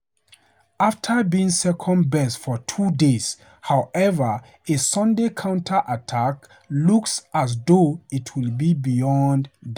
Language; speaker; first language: English; non-native, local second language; Hausa